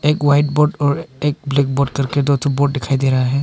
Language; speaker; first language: Hindi; non-native, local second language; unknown